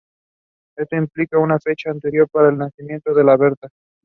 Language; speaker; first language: English; non-native, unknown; Spanish